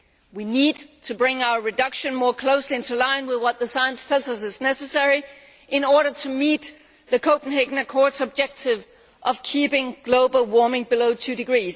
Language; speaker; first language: English; non-native, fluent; Danish